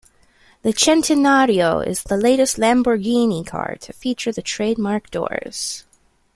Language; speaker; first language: English; native; English